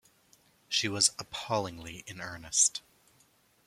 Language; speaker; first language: English; native; English